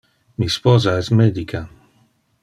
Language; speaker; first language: Interlingua; non-native, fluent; Dutch